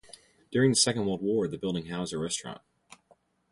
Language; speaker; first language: English; native; English